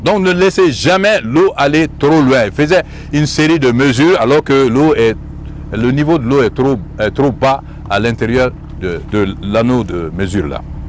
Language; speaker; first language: French; non-native, local second language; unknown